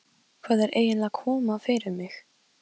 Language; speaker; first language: Icelandic; non-native, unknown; Polish